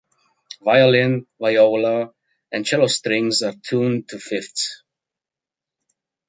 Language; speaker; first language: English; native; English